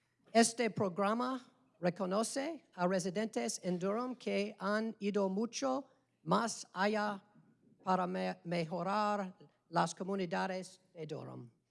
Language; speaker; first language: Spanish; non-native, fluent; English